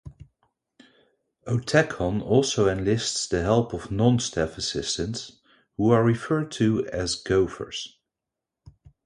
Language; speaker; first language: English; non-native, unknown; Dutch